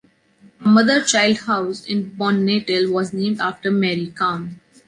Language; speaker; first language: English; non-native, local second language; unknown